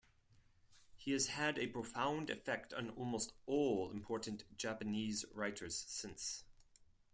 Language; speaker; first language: English; non-native, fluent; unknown